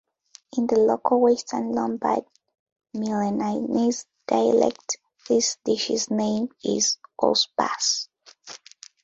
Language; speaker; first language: English; non-native, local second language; Ganda